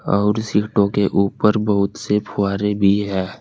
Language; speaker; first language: Hindi; native; Hindi